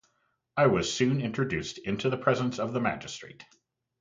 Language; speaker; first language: English; native; English